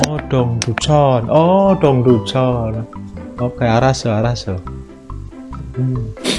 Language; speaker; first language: Korean; non-native, learner; Indonesian